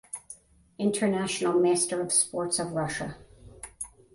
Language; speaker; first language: English; native; English